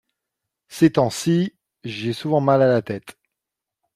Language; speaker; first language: French; non-native, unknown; Dutch